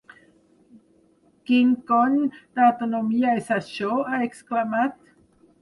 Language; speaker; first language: Catalan; non-native, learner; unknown